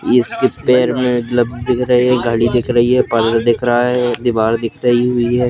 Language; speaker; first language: Hindi; native; Hindi